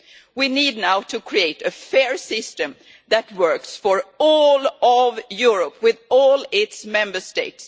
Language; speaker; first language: English; non-native, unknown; Swedish